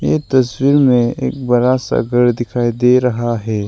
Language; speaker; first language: Hindi; non-native, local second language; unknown